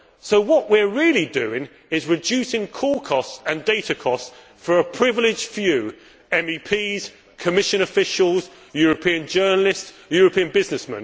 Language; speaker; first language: English; native; English